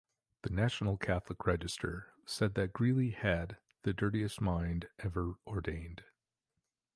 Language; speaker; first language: English; native; English